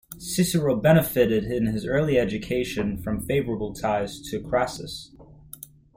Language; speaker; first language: English; native; English